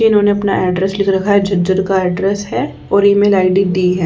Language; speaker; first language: Hindi; native; Hindi